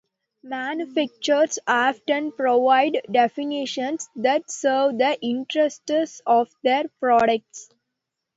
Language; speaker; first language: English; non-native, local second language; Tamil